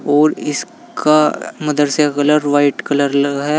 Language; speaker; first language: Hindi; native; Hindi